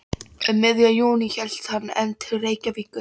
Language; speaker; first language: Icelandic; non-native, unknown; Polish